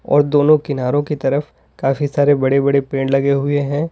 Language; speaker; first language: Hindi; native; Hindi